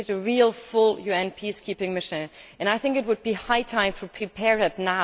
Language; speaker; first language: English; non-native, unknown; German